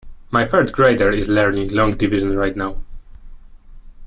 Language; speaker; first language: English; non-native, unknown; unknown